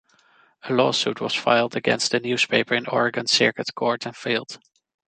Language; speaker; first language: English; non-native, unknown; Dutch